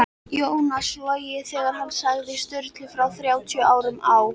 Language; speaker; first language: Icelandic; native; Icelandic